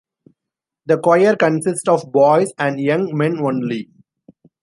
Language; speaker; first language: English; non-native, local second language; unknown